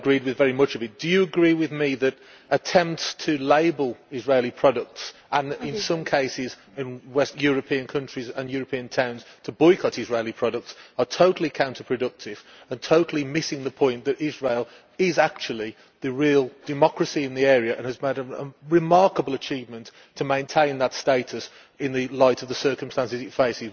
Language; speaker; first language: English; native; English